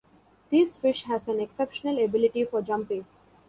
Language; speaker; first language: English; non-native, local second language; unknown